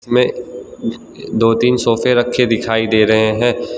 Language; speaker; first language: Hindi; non-native, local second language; Gujarati